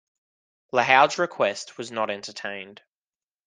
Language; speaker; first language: English; native; English